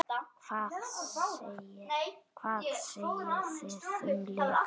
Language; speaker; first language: Icelandic; native; Icelandic